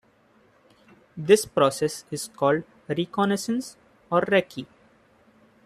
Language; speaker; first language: English; non-native, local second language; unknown